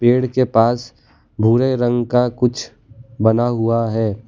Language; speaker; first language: Hindi; non-native, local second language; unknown